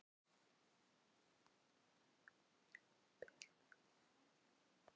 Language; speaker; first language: Icelandic; non-native, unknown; Filipino